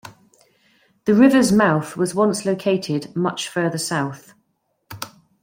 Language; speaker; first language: English; native; English